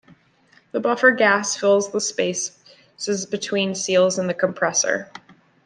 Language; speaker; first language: English; native; English